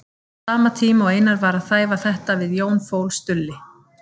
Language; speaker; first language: Icelandic; native; Icelandic